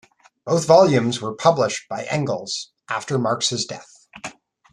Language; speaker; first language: English; native; English